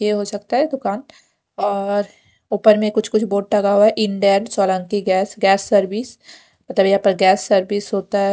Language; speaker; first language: Hindi; non-native, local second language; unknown